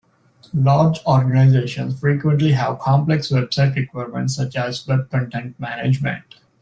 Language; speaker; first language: English; non-native, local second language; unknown